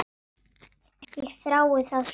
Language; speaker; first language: Icelandic; native; Icelandic